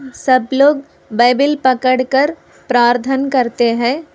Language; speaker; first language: Hindi; non-native, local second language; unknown